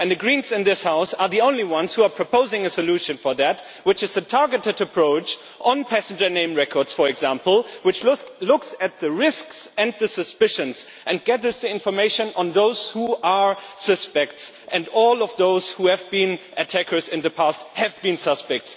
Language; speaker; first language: English; non-native, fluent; German